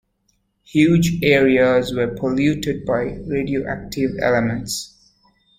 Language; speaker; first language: English; native; English